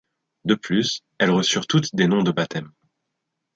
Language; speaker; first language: French; native; French